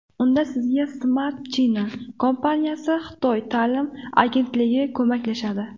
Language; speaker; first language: Uzbek; native; Uzbek